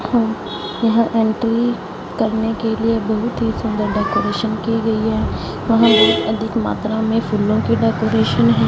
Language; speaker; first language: Hindi; non-native, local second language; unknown